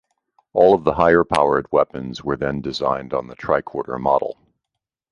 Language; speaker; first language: English; native; English